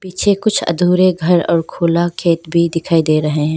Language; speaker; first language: Hindi; non-native, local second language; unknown